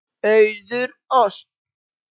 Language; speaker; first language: Icelandic; non-native, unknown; Polish